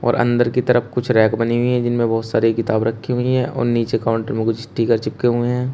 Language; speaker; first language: Hindi; native; Hindi